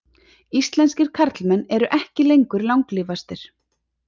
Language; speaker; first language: Icelandic; native; Icelandic